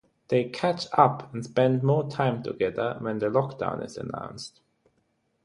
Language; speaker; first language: English; non-native, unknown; German